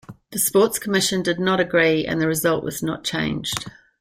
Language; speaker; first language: English; native; English